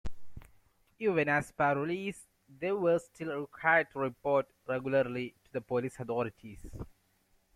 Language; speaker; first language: English; non-native, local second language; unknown